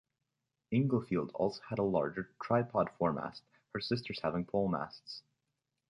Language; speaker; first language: English; native; English